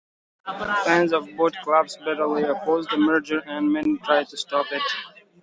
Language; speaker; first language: English; non-native, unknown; Pashto